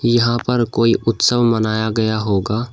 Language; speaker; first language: Hindi; native; Hindi